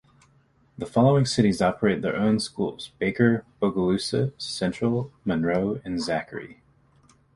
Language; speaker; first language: English; native; English